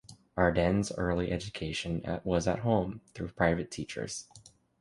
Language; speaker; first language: English; native; English